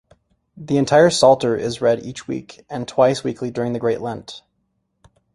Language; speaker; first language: English; native; English